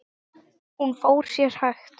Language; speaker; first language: Icelandic; non-native, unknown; English